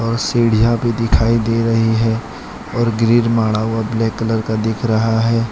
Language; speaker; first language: Hindi; non-native, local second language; Gujarati